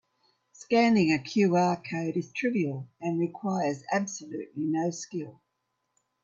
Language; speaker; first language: English; native; English